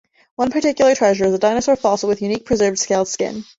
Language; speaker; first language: English; native; English